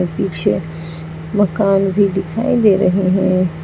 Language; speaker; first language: Hindi; native; Hindi